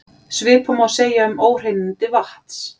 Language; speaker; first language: Icelandic; native; Icelandic